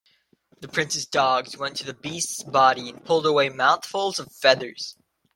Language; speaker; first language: English; native; English